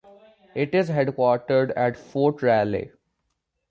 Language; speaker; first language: English; non-native, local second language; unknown